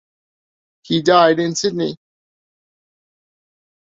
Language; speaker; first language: English; native; English